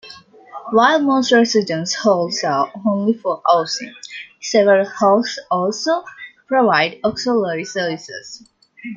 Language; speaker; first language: English; non-native, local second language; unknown